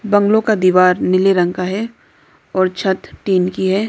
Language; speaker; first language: Hindi; non-native, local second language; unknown